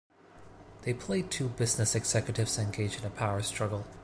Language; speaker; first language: English; non-native, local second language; Cantonese